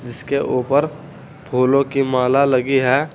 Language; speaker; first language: Hindi; native; Hindi